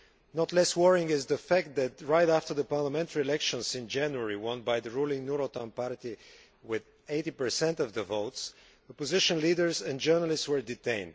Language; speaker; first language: English; non-native, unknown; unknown